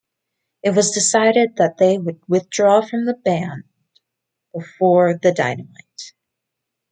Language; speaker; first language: English; native; English